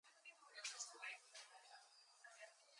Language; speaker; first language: English; native; English